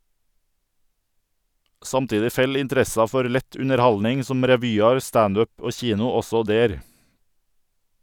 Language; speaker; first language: Norwegian; native; Norwegian